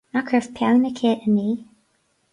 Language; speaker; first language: Irish; non-native, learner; English